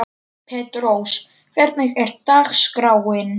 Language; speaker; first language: Icelandic; non-native, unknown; Polish